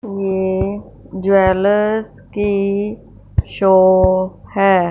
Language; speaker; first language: Hindi; non-native, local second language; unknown